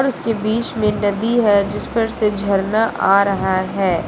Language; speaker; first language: Hindi; native; Hindi